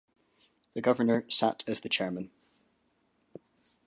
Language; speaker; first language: English; native; English